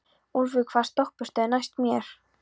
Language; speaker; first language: Icelandic; non-native, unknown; Polish